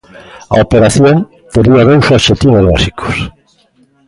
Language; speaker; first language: Galician; native; Galician